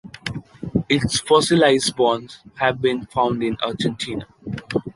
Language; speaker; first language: English; non-native, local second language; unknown